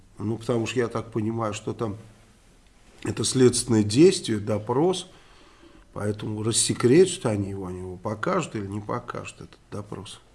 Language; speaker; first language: Russian; native; Russian